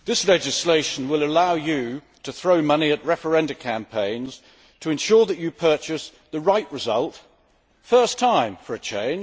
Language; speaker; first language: English; native; English